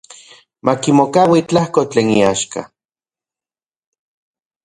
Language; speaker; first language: Central Puebla Nahuatl; non-native, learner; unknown